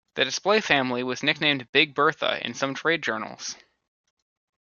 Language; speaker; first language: English; native; English